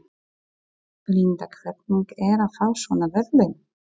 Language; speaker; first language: Icelandic; non-native, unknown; Polish